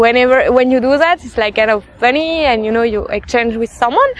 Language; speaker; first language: English; non-native, fluent; French